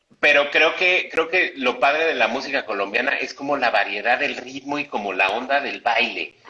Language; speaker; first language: Spanish; native; Spanish